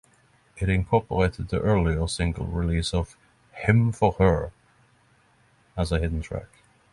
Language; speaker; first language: English; non-native, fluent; Norwegian